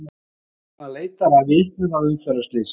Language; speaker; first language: Icelandic; native; Icelandic